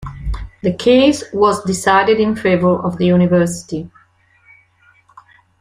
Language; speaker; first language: English; non-native, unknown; Italian